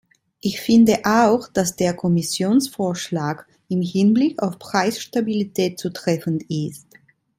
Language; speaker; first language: German; non-native, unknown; Italian